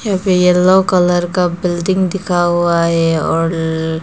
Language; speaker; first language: Hindi; non-native, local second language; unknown